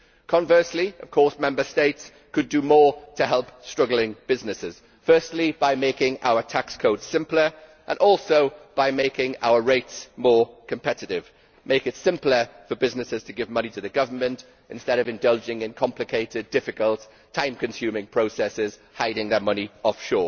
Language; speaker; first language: English; native; English